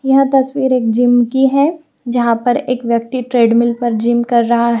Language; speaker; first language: Hindi; native; Hindi